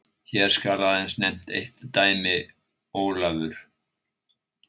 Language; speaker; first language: Icelandic; native; Icelandic